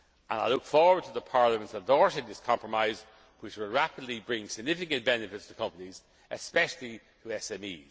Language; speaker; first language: English; non-native, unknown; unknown